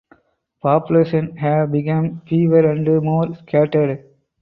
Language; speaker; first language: English; non-native, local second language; Tamil